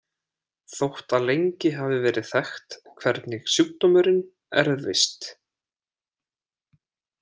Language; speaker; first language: Icelandic; native; Icelandic